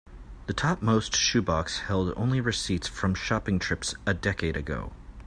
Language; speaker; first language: English; native; English